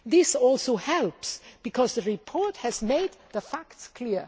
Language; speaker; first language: English; non-native, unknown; German